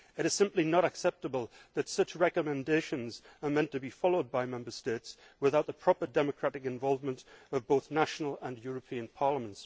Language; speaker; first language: English; native; English